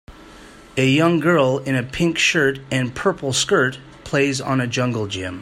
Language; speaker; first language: English; native; English